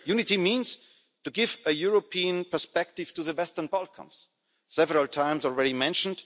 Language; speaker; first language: English; non-native, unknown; German